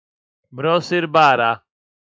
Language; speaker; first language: Icelandic; non-native, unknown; Polish